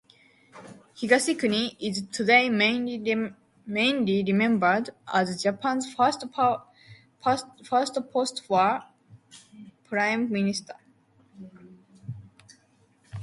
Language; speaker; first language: English; non-native, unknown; Japanese